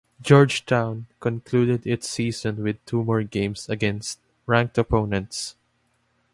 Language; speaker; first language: English; non-native, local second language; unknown